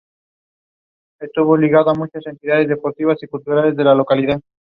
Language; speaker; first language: English; non-native, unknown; Spanish